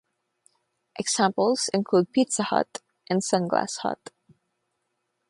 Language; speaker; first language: English; non-native, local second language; Filipino